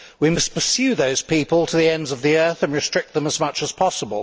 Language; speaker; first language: English; native; English